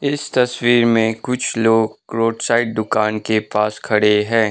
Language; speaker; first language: Hindi; non-native, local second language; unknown